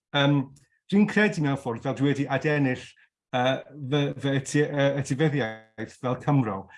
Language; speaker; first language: Welsh; non-native, local second language; English